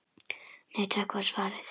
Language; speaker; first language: Icelandic; native; Icelandic